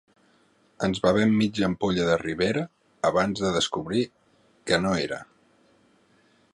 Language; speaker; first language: Catalan; native; Catalan